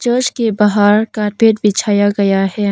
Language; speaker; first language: Hindi; non-native, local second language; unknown